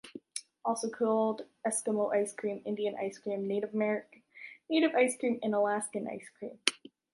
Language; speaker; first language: English; native; English